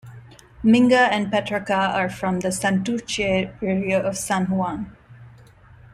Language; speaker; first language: English; non-native, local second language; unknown